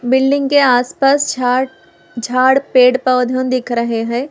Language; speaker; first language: Hindi; non-native, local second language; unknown